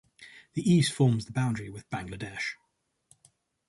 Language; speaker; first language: English; native; English